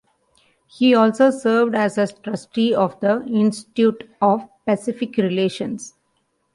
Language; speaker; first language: English; non-native, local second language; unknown